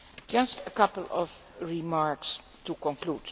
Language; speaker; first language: English; non-native, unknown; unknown